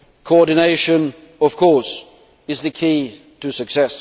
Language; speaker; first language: English; non-native, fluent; Swedish